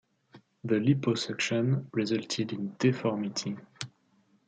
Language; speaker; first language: English; non-native, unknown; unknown